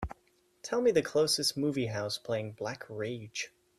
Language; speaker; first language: English; native; English